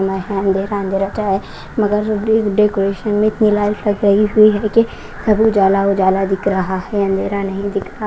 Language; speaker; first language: Hindi; non-native, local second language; Punjabi